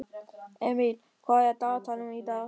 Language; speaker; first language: Icelandic; non-native, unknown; German